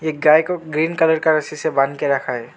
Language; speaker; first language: Hindi; non-native, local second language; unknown